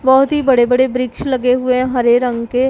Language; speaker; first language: Hindi; non-native, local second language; Punjabi